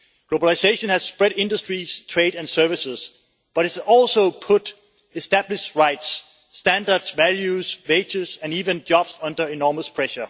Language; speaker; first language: English; non-native, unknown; Danish